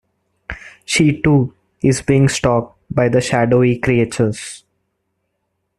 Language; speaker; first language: English; non-native, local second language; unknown